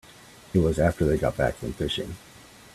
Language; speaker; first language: English; native; English